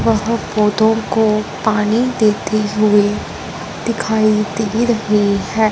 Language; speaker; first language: Hindi; non-native, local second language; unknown